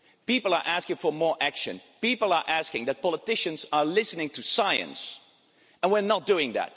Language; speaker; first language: English; non-native, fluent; Dutch